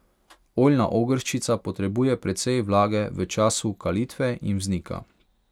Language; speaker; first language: Slovenian; non-native, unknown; Hungarian